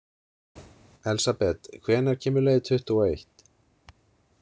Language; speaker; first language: Icelandic; native; Icelandic